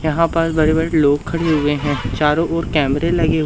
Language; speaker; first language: Hindi; native; Hindi